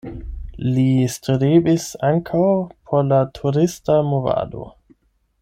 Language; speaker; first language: Esperanto; non-native, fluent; German